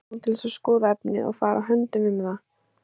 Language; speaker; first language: Icelandic; native; Icelandic